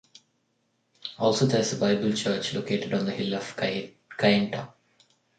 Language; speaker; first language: English; non-native, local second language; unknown